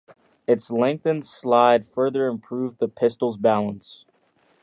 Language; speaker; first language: English; native; English